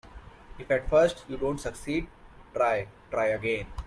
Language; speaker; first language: English; non-native, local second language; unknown